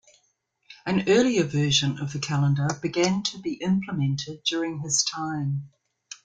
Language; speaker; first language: English; native; English